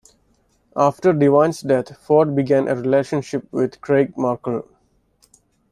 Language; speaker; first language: English; non-native, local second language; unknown